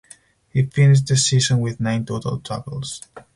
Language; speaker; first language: English; non-native, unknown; Spanish